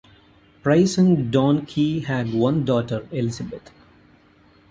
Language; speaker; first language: English; non-native, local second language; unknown